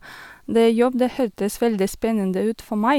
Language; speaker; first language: Norwegian; non-native, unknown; Russian